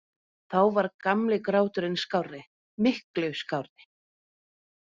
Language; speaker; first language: Icelandic; non-native, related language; Norwegian